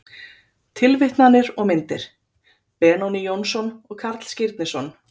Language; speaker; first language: Icelandic; native; Icelandic